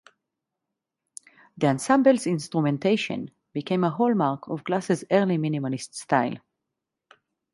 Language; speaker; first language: English; non-native, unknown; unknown